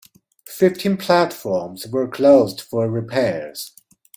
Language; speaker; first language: English; non-native, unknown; Chinese